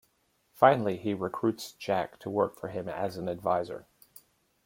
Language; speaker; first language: English; native; English